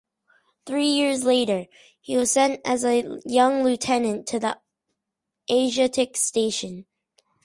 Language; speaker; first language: English; native; English